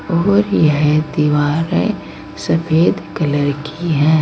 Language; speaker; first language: Hindi; native; Hindi